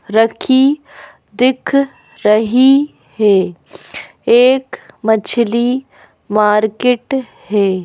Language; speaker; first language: Hindi; native; Hindi